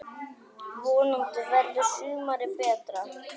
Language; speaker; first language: Icelandic; native; Icelandic